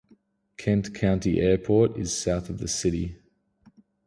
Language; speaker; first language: English; native; English